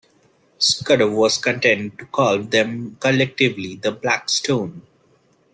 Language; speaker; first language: English; non-native, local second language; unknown